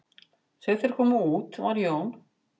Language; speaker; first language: Icelandic; native; Icelandic